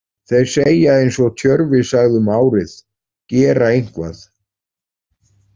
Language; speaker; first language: Icelandic; native; Icelandic